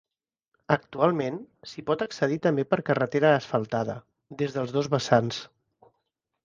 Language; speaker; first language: Catalan; native; Catalan